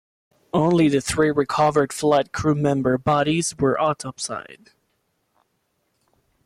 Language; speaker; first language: English; non-native, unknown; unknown